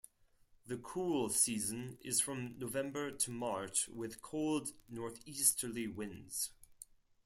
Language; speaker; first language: English; non-native, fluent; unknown